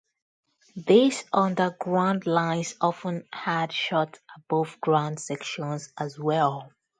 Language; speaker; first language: English; non-native, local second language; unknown